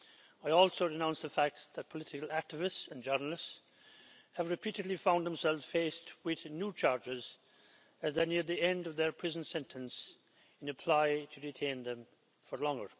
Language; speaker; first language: English; native; English